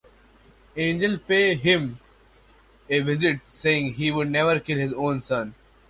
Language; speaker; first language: English; non-native, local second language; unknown